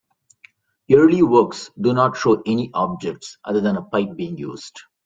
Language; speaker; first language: English; non-native, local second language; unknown